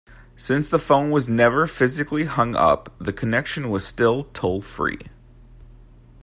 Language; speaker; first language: English; native; English